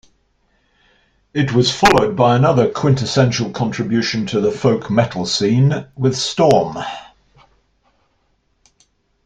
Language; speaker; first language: English; native; English